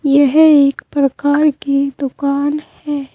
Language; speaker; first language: Hindi; native; Hindi